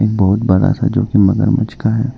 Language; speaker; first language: Hindi; non-native, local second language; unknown